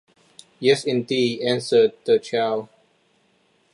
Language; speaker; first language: English; non-native, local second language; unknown